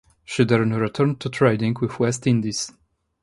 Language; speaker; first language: English; non-native, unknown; Polish